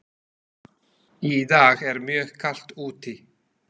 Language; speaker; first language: Icelandic; non-native, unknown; Slovak